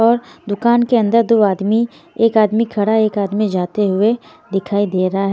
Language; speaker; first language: Hindi; native; Hindi